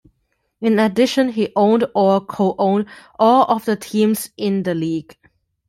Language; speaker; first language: English; non-native, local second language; Cantonese